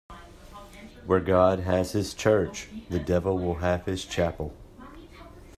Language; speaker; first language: English; native; English